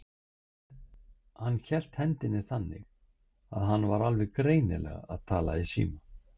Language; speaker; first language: Icelandic; native; Icelandic